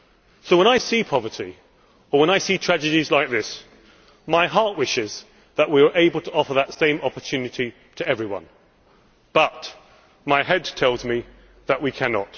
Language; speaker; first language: English; native; English